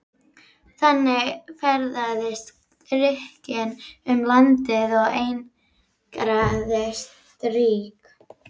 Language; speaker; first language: Icelandic; native; Icelandic